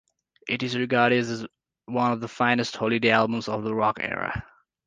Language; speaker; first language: English; non-native, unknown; Nepali